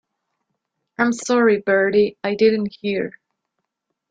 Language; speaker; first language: English; non-native, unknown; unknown